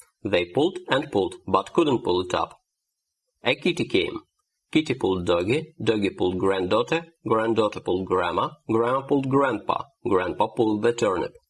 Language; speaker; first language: English; non-native, fluent; Russian